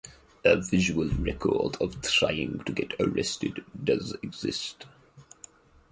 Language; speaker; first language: English; native; English